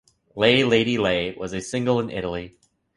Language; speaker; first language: English; native; English